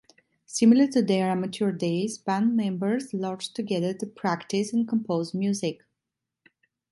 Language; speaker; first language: English; non-native, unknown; Italian